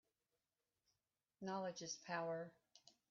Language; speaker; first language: English; native; English